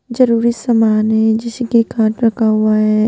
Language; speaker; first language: Hindi; non-native, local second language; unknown